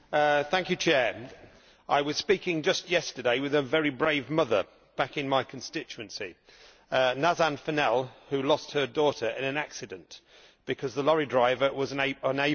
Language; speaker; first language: English; native; English